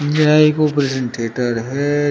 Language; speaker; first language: Hindi; native; Hindi